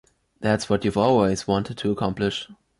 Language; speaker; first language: English; non-native, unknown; German